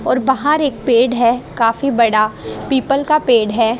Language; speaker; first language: Hindi; native; Hindi